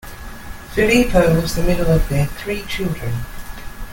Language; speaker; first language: English; native; English